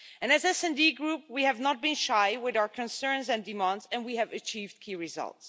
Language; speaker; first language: English; non-native, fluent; Dutch